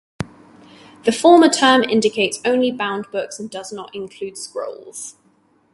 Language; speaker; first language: English; native; English